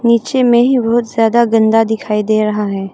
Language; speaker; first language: Hindi; early bilingual, other home language; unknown